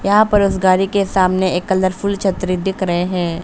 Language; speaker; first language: Hindi; non-native, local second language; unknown